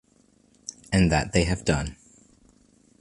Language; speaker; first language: English; native; English